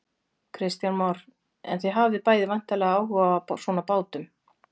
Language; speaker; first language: Icelandic; native; Icelandic